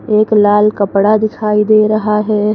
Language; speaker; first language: Hindi; native; Hindi